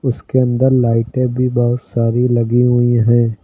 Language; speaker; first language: Hindi; native; Hindi